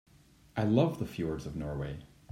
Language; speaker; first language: English; native; English